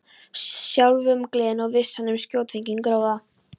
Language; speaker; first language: Icelandic; non-native, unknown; Polish